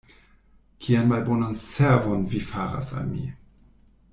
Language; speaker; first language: Esperanto; non-native, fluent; German